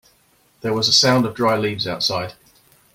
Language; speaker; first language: English; native; English